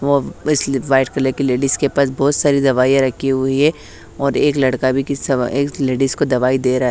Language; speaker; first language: Hindi; native; Hindi